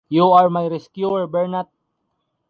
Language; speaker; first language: English; non-native, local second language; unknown